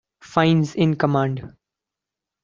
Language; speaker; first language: English; non-native, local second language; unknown